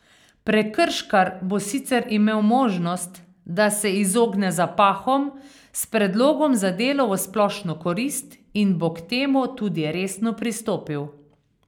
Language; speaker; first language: Slovenian; native; Slovenian